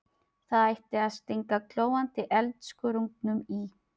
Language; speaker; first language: Icelandic; non-native, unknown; Filipino